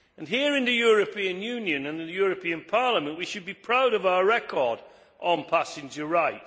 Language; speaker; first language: English; native; English